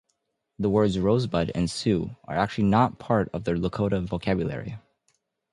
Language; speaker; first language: English; native; English